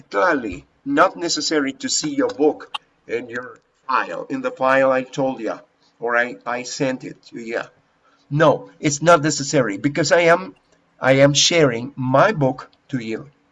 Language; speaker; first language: English; non-native, fluent; Spanish